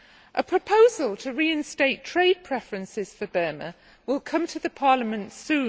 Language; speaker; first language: English; native; English